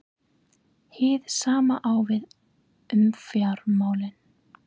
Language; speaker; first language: Icelandic; non-native, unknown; English